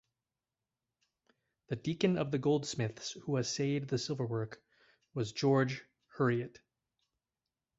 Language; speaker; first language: English; native; English